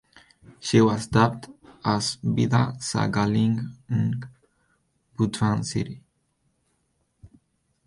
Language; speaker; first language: English; non-native, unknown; Spanish